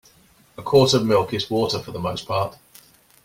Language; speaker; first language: English; native; English